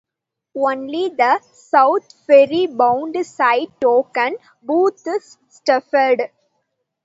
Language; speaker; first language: English; non-native, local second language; Tamil